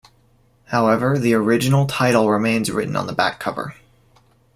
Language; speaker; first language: English; native; English